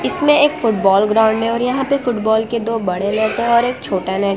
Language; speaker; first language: Hindi; non-native, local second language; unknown